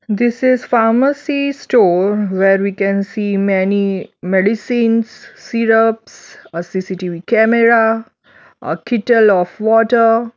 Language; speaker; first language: English; non-native, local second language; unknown